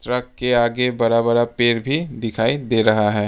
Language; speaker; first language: Hindi; non-native, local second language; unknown